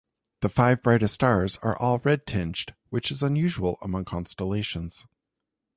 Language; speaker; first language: English; native; English